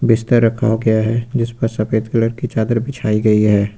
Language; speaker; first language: Hindi; native; Hindi